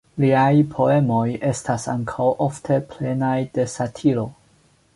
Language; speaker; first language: Esperanto; non-native, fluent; Chinese